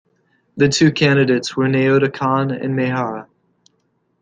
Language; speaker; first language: English; native; English